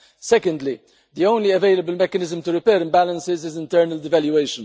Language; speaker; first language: English; non-native, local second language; Maltese